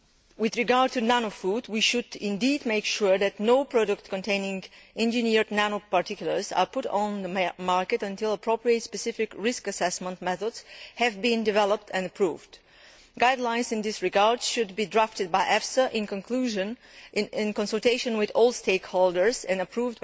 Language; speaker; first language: English; non-native, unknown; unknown